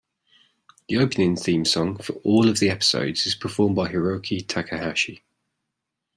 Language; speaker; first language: English; native; English